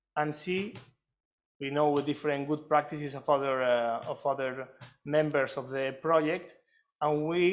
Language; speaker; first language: English; non-native, fluent; Catalan